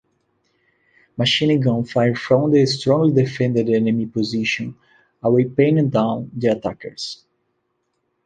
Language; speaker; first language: English; non-native, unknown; Portuguese